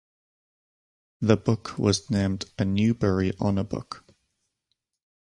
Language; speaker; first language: English; native; English